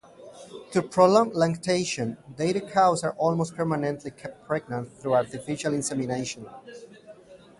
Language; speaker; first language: English; native; English